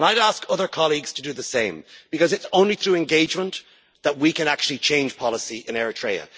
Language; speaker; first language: English; native; English